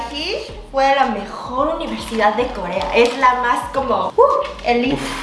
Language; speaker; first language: Spanish; early bilingual, other home language; Korean